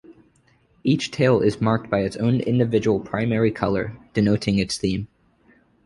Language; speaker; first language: English; native; English